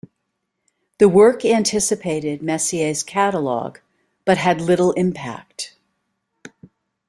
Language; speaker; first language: English; native; English